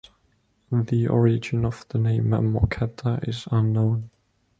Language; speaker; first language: English; non-native, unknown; Estonian